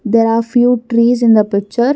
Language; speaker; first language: English; non-native, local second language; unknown